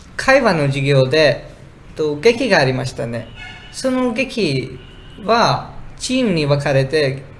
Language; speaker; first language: Japanese; non-native, fluent; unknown